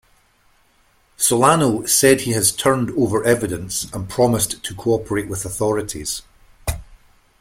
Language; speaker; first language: English; native; English